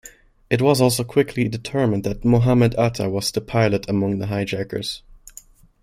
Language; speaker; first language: English; non-native, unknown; German